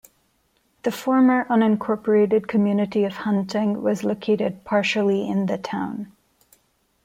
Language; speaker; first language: English; non-native, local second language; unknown